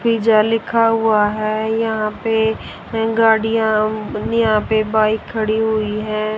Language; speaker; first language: Hindi; native; Hindi